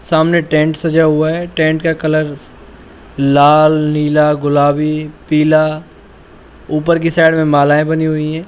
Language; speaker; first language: Hindi; native; Hindi